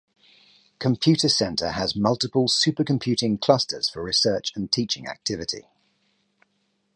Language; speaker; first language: English; native; English